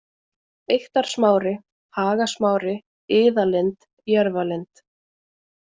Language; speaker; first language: Icelandic; native; Icelandic